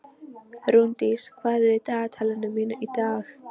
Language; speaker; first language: Icelandic; non-native, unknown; Polish